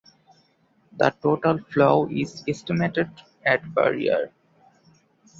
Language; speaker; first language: English; non-native, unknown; Bangla